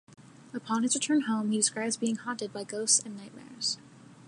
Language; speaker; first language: English; native; English